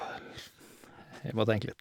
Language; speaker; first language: Norwegian; native; Norwegian